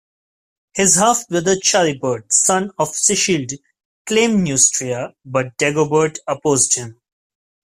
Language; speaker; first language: English; non-native, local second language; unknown